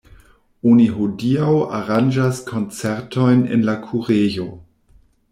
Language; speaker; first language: Esperanto; non-native, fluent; German